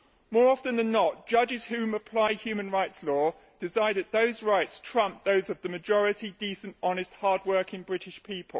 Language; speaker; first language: English; native; English